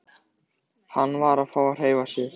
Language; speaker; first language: Icelandic; native; Icelandic